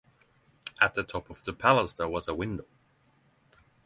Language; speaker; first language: English; non-native, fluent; Norwegian